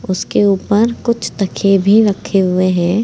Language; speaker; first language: Hindi; native; Hindi